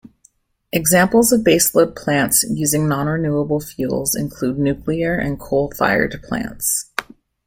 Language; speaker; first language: English; native; English